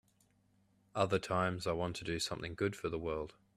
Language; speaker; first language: English; native; English